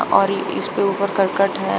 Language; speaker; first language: Hindi; native; Hindi